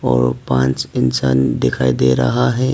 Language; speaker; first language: Hindi; non-native, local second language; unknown